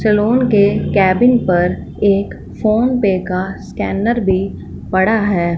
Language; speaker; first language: Hindi; non-native, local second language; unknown